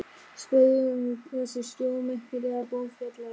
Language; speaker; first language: Icelandic; non-native, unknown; German